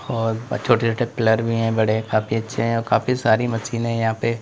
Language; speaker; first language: Hindi; native; Hindi